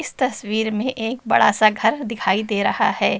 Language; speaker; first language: Hindi; native; Hindi